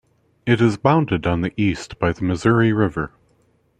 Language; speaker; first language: English; native; English